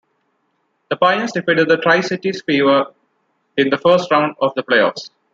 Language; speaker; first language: English; non-native, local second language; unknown